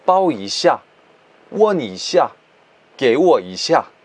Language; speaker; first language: Chinese; non-native, fluent; Korean